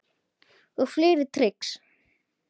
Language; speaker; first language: Icelandic; native; Icelandic